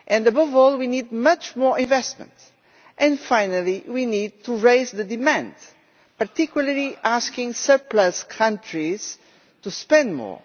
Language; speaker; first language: English; non-native, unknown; Portuguese